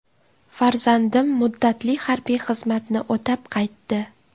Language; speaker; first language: Uzbek; native; Uzbek